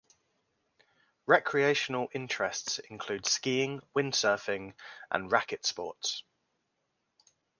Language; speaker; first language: English; native; English